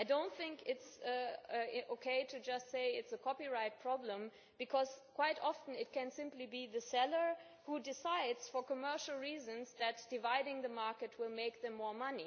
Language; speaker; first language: English; non-native, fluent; German